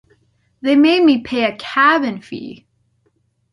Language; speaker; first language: English; native; English